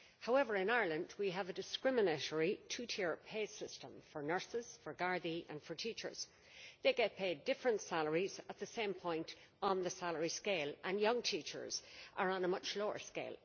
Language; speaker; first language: English; native; English